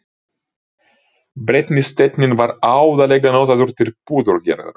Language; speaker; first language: Icelandic; non-native, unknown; Ukrainian